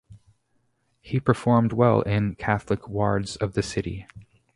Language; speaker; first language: English; native; English